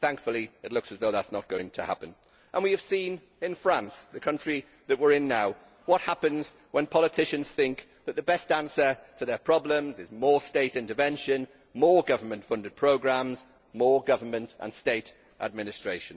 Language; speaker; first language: English; native; English